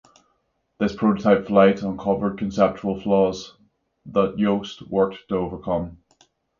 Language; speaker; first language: English; native; English